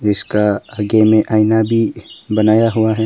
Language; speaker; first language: Hindi; early bilingual, other home language; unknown